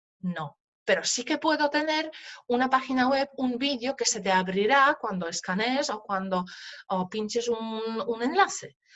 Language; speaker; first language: Spanish; non-native, fluent; Polish